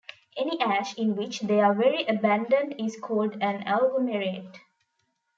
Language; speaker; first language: English; non-native, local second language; Tamil